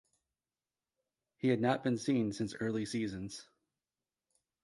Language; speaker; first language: English; native; English